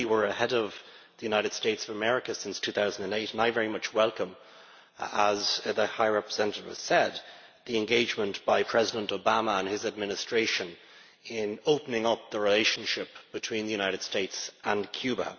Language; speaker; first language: English; native; English